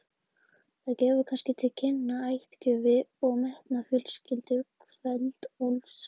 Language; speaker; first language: Icelandic; native; Icelandic